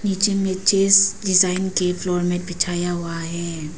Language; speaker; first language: Hindi; non-native, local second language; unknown